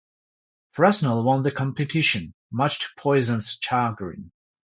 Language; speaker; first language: English; non-native, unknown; Georgian